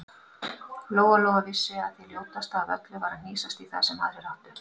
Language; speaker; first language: Icelandic; native; Icelandic